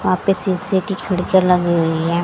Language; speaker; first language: Hindi; native; Hindi